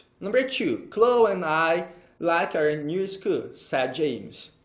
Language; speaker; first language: English; non-native, fluent; Portuguese